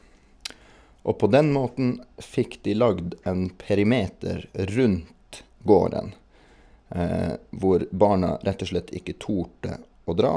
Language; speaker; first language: Norwegian; native; Norwegian